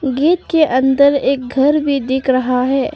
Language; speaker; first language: Hindi; non-native, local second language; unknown